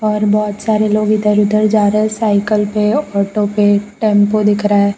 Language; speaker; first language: Hindi; non-native, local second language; Gujarati